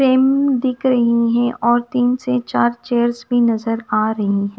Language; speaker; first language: Hindi; non-native, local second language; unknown